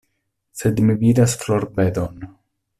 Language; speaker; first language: Esperanto; non-native, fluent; Italian